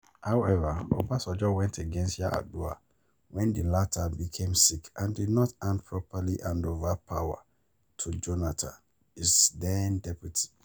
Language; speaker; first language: English; non-native, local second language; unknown